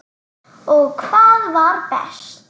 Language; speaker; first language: Icelandic; native; Icelandic